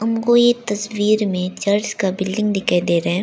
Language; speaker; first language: Hindi; early bilingual, other home language; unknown